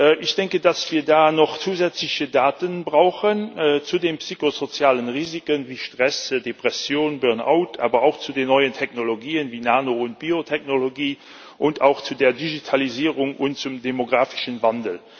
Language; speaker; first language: German; non-native, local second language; Luxembourgish